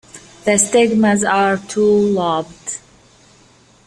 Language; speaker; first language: English; native; English